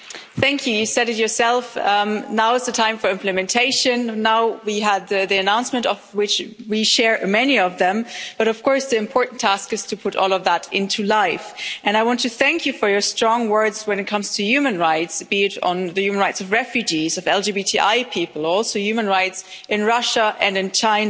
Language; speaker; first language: English; non-native, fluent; German